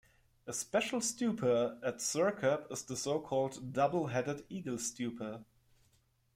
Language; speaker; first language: English; non-native, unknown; German